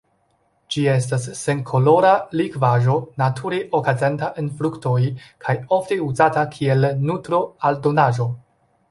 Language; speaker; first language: Esperanto; non-native, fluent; Chinese